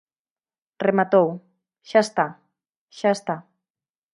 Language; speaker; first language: Galician; native; Galician